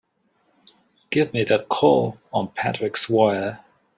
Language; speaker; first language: English; native; English